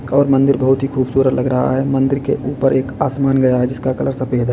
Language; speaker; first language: Hindi; native; Hindi